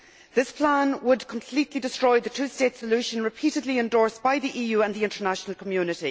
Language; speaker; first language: English; native; English